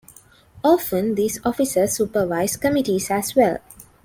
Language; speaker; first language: English; non-native, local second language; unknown